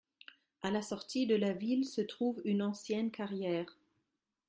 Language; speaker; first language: French; non-native, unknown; German